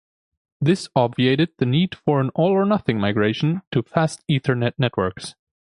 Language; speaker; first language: English; non-native, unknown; German